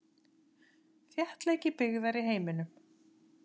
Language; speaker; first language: Icelandic; native; Icelandic